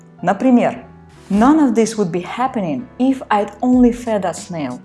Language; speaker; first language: English; non-native, fluent; Russian